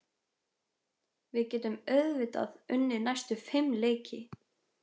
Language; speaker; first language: Icelandic; native; Icelandic